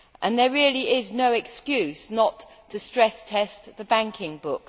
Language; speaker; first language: English; native; English